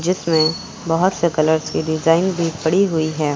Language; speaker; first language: Hindi; native; Hindi